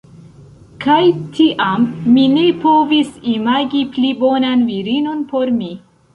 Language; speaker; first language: Esperanto; non-native, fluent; Central Kurdish